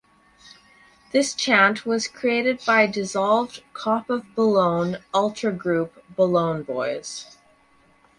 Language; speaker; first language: English; native; English